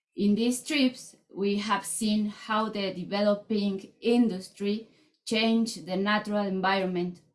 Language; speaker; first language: English; non-native, fluent; Spanish